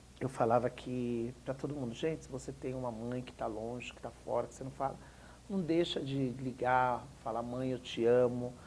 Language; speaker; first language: Portuguese; native; Portuguese